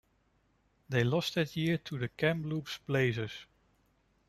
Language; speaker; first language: English; non-native, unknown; Dutch